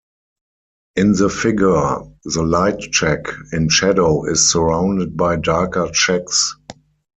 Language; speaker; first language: English; non-native, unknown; German